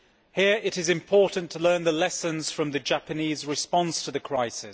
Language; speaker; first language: English; native; English